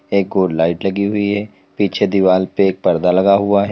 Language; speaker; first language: Hindi; native; Hindi